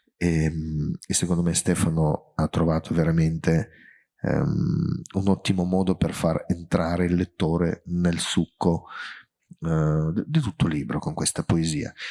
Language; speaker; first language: Italian; non-native, fluent; Romanian